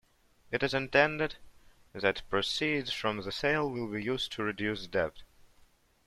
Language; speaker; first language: English; non-native, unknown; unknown